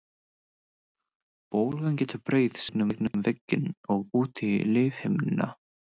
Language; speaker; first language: Icelandic; non-native, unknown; English